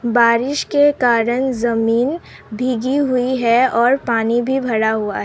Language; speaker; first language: Hindi; non-native, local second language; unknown